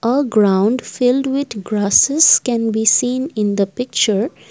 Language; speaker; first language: English; non-native, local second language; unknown